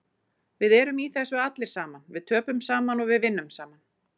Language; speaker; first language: Icelandic; native; Icelandic